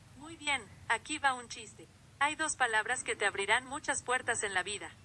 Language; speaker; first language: Spanish; native; Spanish